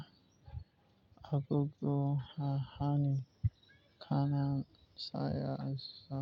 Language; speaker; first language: Hausa; non-native, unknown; Yoruba